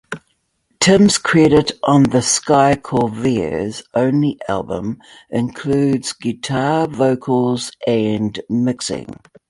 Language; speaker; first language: English; native; English